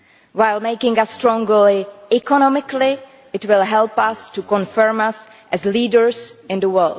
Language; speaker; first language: English; non-native, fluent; Czech